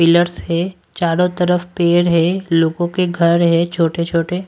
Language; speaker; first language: Hindi; non-native, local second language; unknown